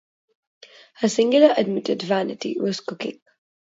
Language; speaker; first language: English; non-native, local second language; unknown